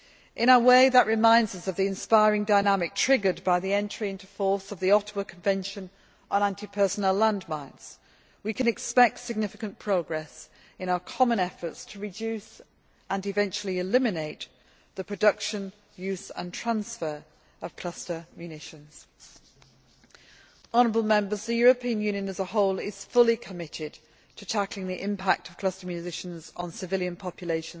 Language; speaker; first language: English; native; English